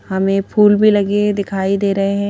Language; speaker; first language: Hindi; native; Hindi